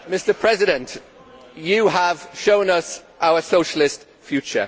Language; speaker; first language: English; native; English